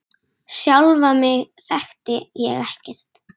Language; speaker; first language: Icelandic; native; Icelandic